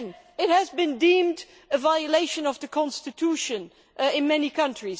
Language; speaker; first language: English; non-native, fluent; Dutch